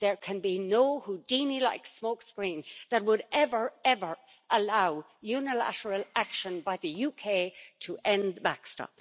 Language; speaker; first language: English; native; English